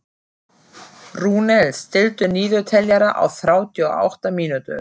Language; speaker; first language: Icelandic; non-native, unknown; German